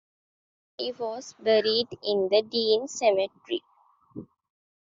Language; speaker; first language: English; non-native, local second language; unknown